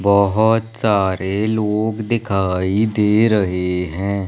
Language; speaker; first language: Hindi; native; Hindi